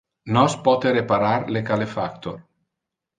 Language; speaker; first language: Interlingua; non-native, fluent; Italian